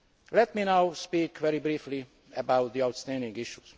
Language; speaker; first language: English; non-native, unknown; Hungarian